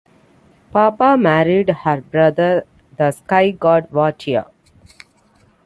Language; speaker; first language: English; non-native, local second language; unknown